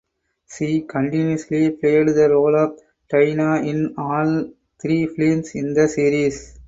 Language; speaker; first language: English; non-native, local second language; Tamil